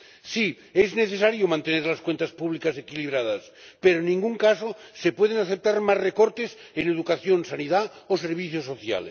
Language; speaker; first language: Spanish; non-native, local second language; Catalan